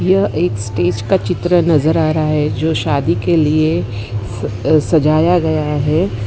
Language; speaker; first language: Hindi; non-native, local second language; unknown